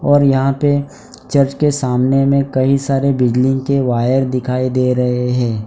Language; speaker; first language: Hindi; non-native, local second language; Gujarati